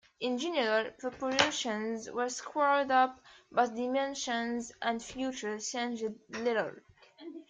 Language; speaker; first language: English; native; English